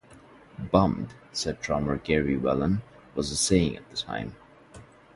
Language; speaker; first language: English; non-native, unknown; Bangla